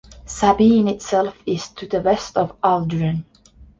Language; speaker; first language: English; non-native, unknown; Estonian